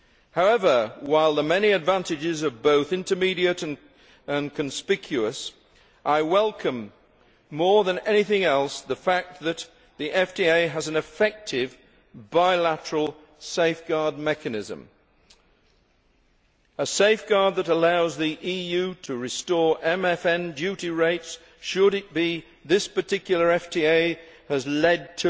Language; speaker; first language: English; native; English